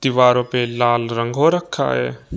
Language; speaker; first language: Hindi; native; Hindi